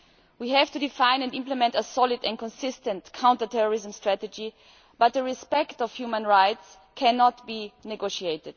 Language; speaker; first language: English; non-native, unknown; German